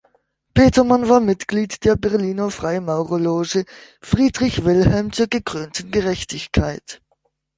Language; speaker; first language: German; native; German